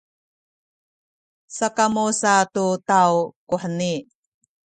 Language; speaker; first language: Sakizaya; native; Sakizaya